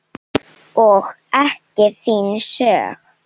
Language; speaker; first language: Icelandic; non-native, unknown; Slovenian